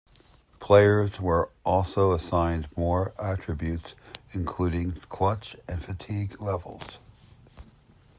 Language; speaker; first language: English; native; English